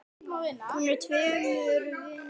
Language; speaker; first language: Icelandic; native; Icelandic